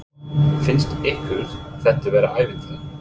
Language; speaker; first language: Icelandic; non-native, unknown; English